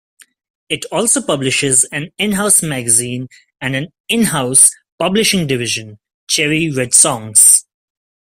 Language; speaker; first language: English; non-native, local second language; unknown